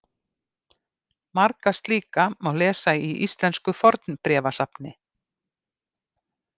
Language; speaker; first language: Icelandic; native; Icelandic